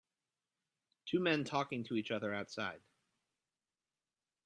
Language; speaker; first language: English; native; English